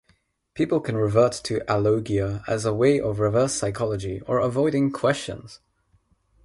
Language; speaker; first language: English; non-native, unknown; Nepali